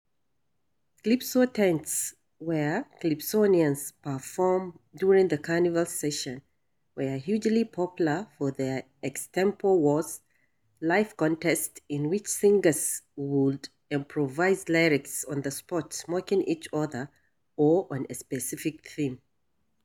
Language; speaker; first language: English; non-native, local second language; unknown